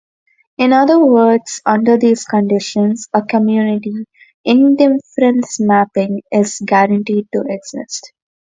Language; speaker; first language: English; non-native, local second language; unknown